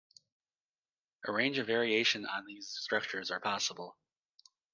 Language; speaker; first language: English; native; English